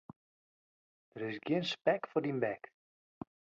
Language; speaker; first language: Western Frisian; native; Western Frisian